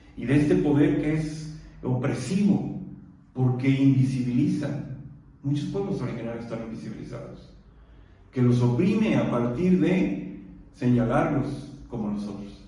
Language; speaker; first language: Spanish; non-native, local second language; Purepecha